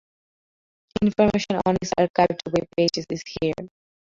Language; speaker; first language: English; non-native, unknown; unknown